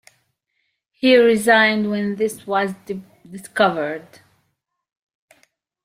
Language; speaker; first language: English; native; English